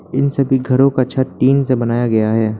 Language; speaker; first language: Hindi; non-native, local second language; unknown